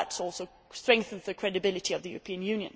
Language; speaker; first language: English; non-native, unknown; Swedish